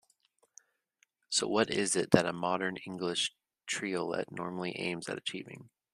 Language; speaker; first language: English; native; English